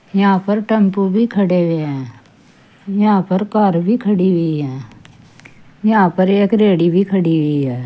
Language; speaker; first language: Hindi; native; Hindi